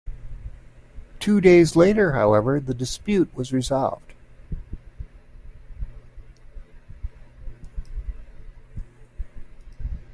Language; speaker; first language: English; native; English